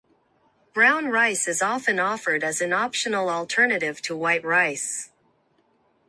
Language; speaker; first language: English; non-native, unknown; Japanese